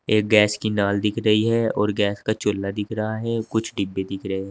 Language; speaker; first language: Hindi; native; Hindi